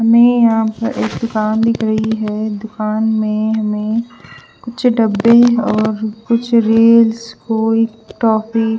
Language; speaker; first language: Hindi; non-native, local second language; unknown